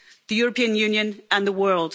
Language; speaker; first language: English; native; English